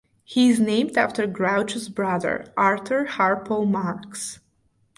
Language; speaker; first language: English; non-native, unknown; Bulgarian